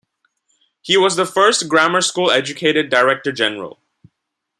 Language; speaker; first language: English; non-native, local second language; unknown